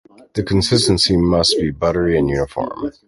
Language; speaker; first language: English; native; English